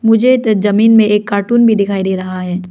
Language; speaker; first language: Hindi; non-native, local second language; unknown